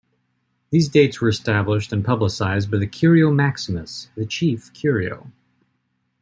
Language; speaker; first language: English; native; English